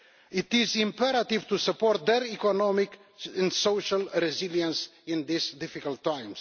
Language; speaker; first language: English; non-native, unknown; Romanian